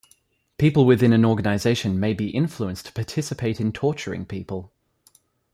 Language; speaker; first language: English; native; English